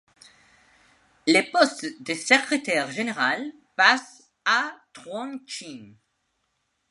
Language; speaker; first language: French; non-native, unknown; Spanish